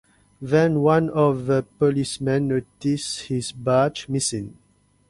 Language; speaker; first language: English; non-native, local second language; Morisyen